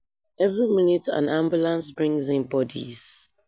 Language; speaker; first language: English; non-native, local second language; Yoruba